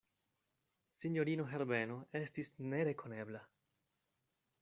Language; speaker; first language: Esperanto; non-native, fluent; Spanish